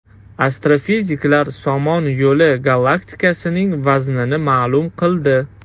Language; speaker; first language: Uzbek; non-native, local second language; Russian